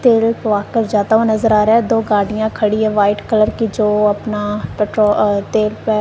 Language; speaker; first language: Hindi; non-native, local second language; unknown